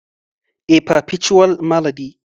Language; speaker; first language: English; non-native, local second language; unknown